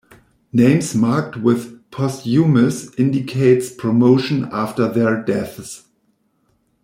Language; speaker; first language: English; non-native, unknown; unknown